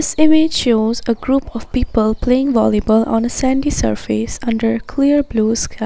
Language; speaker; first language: English; non-native, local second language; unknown